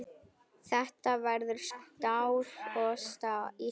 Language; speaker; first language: Icelandic; native; Icelandic